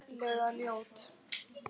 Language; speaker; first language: Icelandic; non-native, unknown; Polish